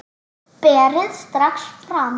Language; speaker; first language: Icelandic; native; Icelandic